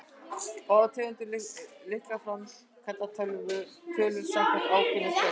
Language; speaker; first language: Icelandic; native; Icelandic